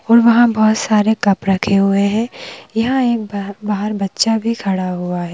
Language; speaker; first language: Hindi; native; Hindi